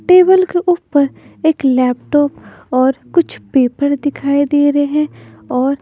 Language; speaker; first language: Hindi; non-native, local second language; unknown